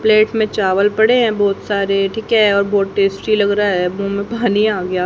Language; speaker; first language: Hindi; native; Hindi